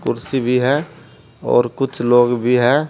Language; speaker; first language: Hindi; native; Hindi